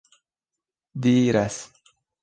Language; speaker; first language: Esperanto; non-native, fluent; Spanish